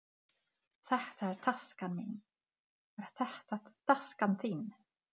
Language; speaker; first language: Icelandic; non-native, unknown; Czech